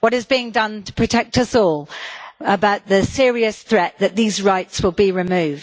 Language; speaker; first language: English; native; English